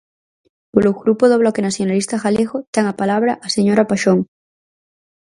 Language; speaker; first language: Galician; native; Galician